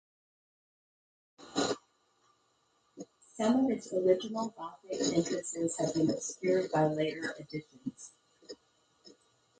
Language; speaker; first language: English; native; English